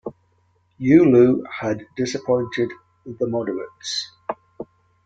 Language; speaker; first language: English; native; English